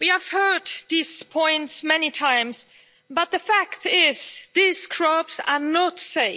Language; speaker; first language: English; non-native, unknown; Luxembourgish